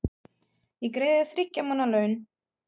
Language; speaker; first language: Icelandic; non-native, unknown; German